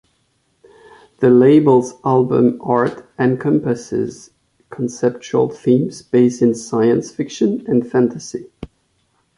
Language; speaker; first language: English; non-native, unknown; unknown